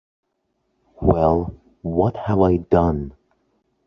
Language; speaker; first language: English; non-native, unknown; Persian